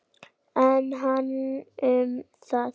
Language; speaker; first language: Icelandic; native; Icelandic